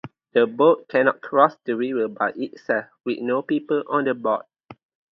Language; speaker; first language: English; non-native, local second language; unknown